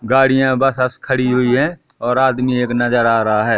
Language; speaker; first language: Hindi; native; Hindi